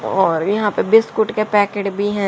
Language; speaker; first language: Hindi; native; Hindi